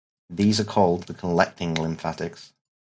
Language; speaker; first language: English; native; English